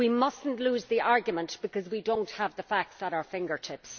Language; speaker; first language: English; native; English